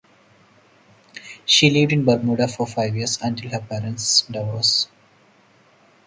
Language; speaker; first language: English; non-native, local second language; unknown